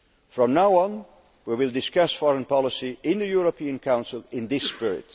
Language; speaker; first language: English; non-native, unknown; Dutch